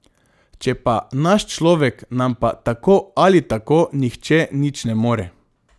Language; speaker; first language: Slovenian; non-native, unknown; Macedonian